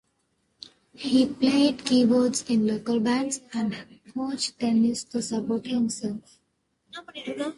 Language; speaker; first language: English; native; English